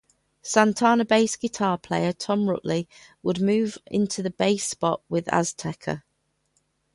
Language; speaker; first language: English; native; English